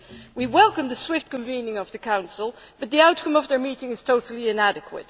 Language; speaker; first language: English; non-native, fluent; Dutch